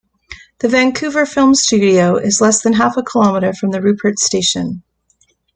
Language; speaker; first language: English; native; English